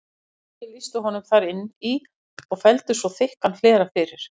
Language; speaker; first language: Icelandic; native; Icelandic